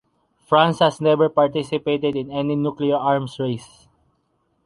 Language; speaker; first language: English; non-native, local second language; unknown